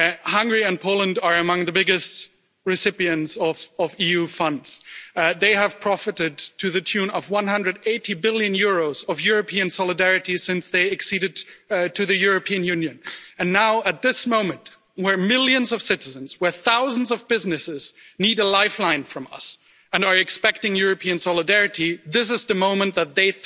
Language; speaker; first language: English; non-native, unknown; German